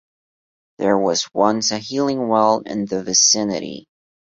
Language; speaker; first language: English; non-native, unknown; Portuguese